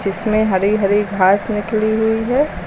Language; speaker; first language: Hindi; native; Hindi